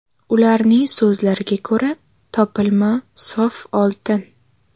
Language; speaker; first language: Uzbek; native; Uzbek